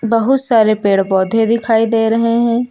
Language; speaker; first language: Hindi; native; Hindi